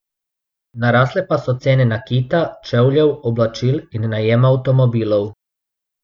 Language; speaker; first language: Slovenian; non-native, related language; Bosnian